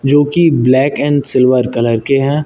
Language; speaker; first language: Hindi; native; Hindi